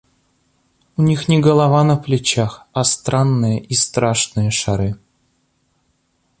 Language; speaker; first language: Russian; native; Russian